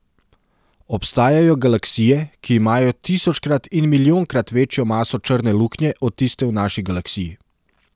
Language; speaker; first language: Slovenian; non-native, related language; Serbian